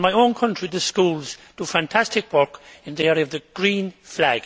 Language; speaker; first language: English; native; English